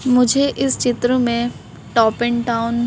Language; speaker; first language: Hindi; native; Hindi